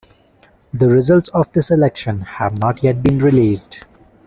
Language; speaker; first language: English; non-native, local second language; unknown